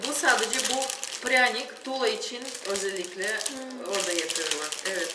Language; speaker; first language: Turkish; non-native, fluent; Russian